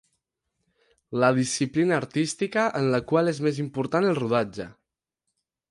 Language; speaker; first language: Catalan; non-native, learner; Spanish